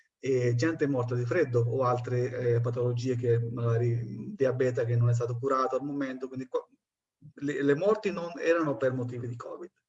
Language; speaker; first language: Italian; non-native, fluent; Punjabi